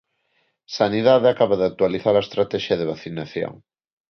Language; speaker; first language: Galician; non-native, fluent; Spanish